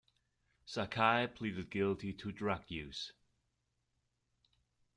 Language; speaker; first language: English; non-native, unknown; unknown